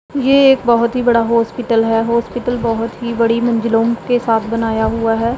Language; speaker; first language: Hindi; non-native, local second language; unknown